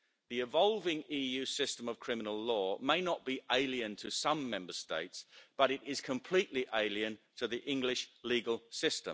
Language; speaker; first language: English; native; English